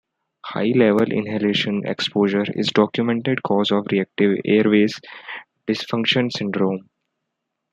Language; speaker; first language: English; non-native, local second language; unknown